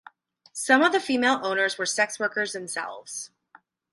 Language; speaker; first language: English; native; English